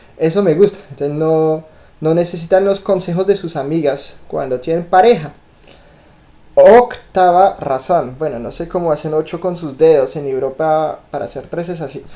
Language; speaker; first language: Spanish; non-native, fluent; French